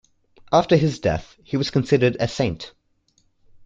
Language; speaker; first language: English; native; English